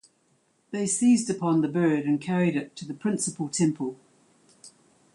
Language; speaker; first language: English; native; English